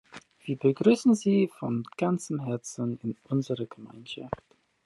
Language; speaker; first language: German; non-native, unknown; English